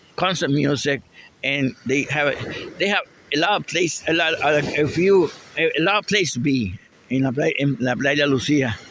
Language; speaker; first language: English; non-native, learner; Spanish